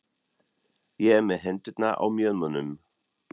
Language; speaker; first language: Icelandic; non-native, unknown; German